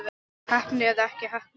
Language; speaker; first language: Icelandic; non-native, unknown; English